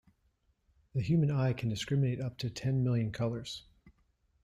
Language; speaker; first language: English; native; English